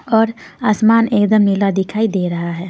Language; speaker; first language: Hindi; non-native, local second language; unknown